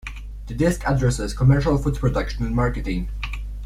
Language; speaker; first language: English; non-native, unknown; Polish